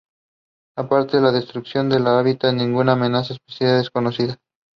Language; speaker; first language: English; non-native, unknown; Spanish